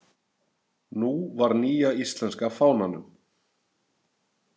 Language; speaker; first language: Icelandic; native; Icelandic